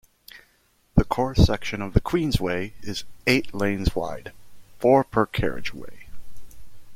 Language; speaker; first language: English; native; English